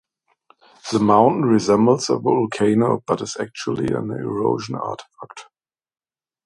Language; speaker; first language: English; non-native, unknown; German